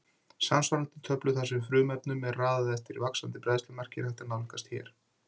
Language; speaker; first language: Icelandic; native; Icelandic